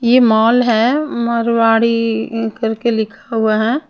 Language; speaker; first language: Hindi; non-native, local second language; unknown